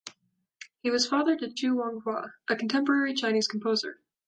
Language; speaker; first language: English; native; English